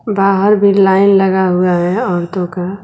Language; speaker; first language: Hindi; native; Hindi